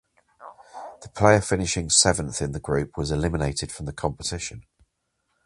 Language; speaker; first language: English; native; English